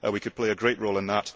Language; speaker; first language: English; early bilingual, heritage; English